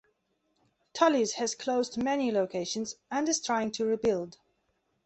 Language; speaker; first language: English; non-native, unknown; Belarusian